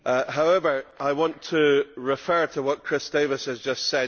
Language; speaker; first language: English; native; English